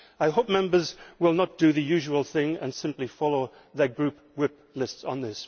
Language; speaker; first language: English; native; English